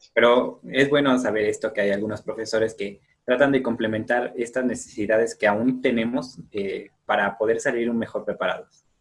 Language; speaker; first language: Spanish; native; Spanish